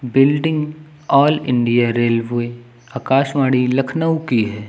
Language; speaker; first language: Hindi; native; Hindi